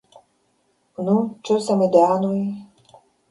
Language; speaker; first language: Esperanto; non-native, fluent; Russian